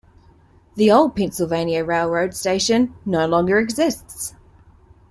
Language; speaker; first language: English; native; English